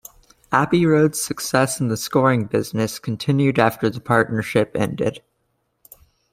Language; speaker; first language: English; native; English